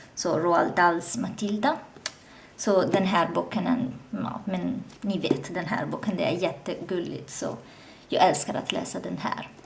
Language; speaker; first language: Swedish; non-native, learner; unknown